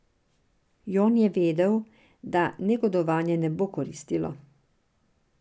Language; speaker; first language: Slovenian; non-native, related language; Serbian